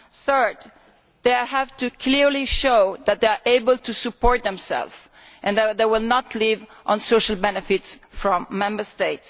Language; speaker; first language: English; non-native, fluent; Italian